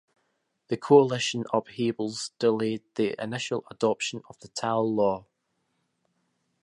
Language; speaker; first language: English; native; English